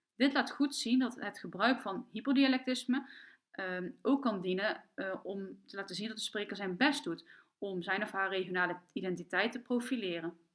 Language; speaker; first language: Dutch; native; Dutch